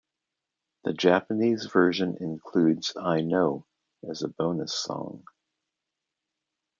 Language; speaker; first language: English; native; English